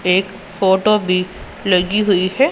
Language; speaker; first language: Hindi; non-native, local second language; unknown